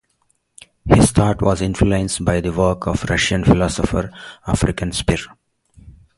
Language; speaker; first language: English; non-native, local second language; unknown